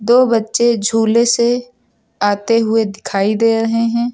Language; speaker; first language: Hindi; native; Hindi